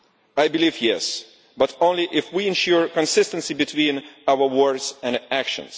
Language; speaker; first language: English; non-native, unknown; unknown